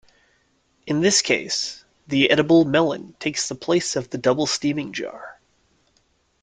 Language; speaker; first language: English; native; English